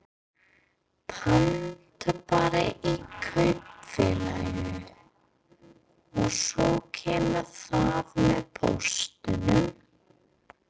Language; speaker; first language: Icelandic; non-native, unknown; English